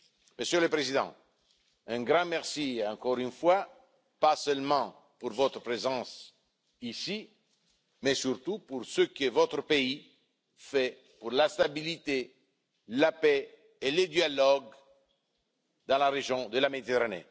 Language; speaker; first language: French; non-native, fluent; Italian